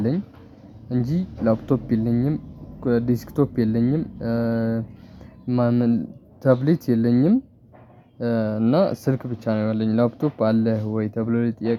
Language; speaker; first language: Amharic; non-native, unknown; Tigrinya